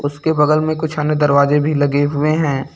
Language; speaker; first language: Hindi; native; Hindi